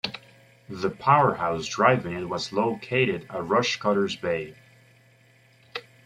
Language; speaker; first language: English; native; English